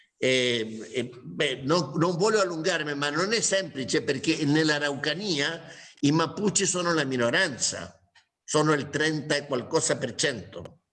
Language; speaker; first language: Italian; non-native, fluent; Spanish